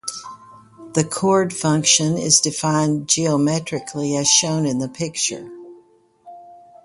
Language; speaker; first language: English; native; English